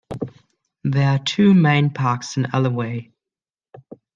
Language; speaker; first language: English; non-native, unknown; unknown